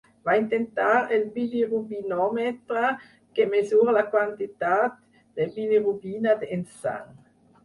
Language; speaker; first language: Catalan; non-native, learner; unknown